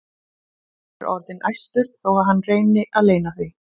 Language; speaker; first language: Icelandic; native; Icelandic